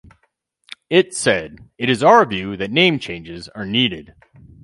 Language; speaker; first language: English; native; English